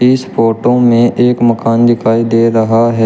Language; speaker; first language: Hindi; native; Hindi